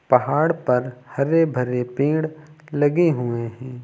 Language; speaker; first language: Hindi; native; Hindi